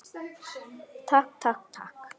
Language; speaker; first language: Icelandic; native; Icelandic